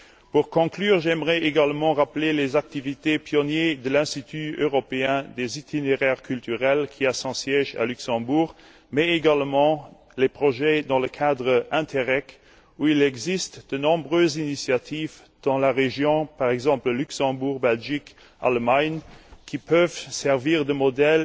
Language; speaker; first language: French; non-native, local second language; Luxembourgish